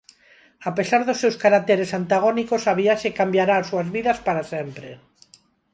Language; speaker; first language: Galician; non-native, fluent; Spanish